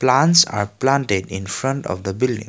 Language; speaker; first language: English; non-native, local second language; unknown